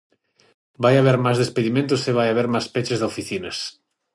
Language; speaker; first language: Galician; non-native, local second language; Spanish